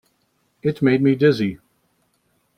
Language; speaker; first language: English; native; English